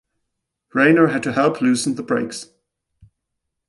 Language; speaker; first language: English; non-native, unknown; German